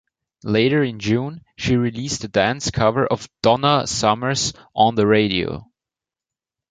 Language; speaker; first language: English; non-native, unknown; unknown